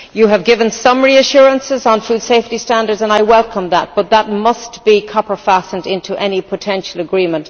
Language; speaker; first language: English; native; English